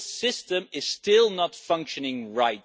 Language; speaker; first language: English; non-native, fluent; Dutch